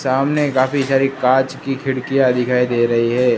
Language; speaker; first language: Hindi; non-native, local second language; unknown